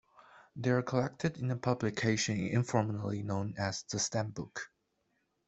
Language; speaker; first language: English; non-native, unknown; Chinese